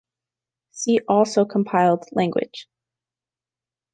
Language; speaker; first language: English; native; English